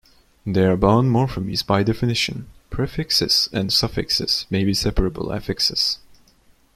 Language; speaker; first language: English; non-native, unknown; Turkish